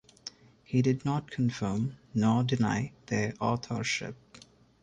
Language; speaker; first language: English; non-native, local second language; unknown